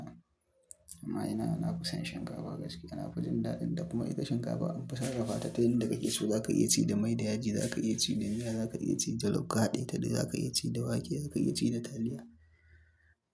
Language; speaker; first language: Hausa; native; Hausa